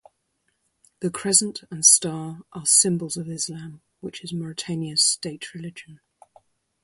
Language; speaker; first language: English; native; English